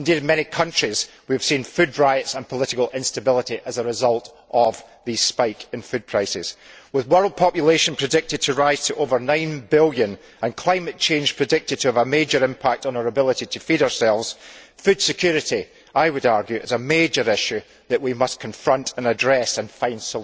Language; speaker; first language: English; native; English